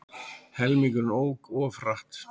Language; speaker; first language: Icelandic; native; Icelandic